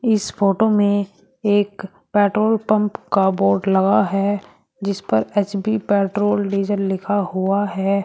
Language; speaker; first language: Hindi; native; Hindi